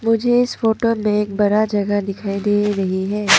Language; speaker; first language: Hindi; non-native, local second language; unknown